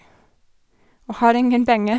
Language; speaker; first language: Norwegian; non-native, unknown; English